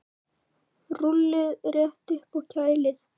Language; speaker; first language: Icelandic; native; Icelandic